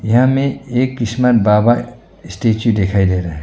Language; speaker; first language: Hindi; non-native, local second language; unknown